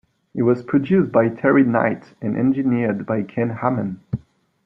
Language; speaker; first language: English; non-native, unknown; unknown